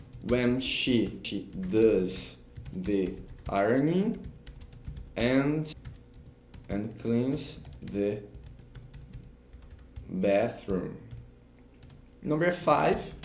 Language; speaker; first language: English; non-native, fluent; Portuguese